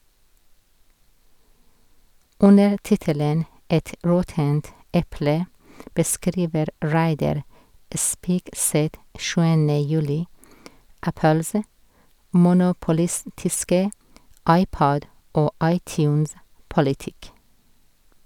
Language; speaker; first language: Norwegian; non-native, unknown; Persian